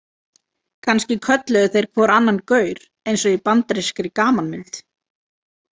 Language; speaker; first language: Icelandic; native; Icelandic